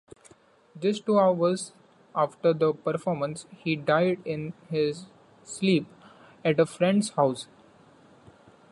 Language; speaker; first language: English; non-native, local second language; Marathi